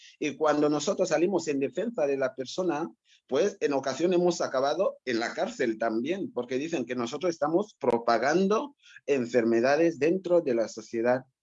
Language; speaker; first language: Spanish; non-native, local second language; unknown